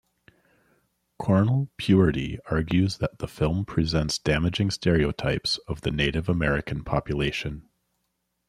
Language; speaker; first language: English; native; English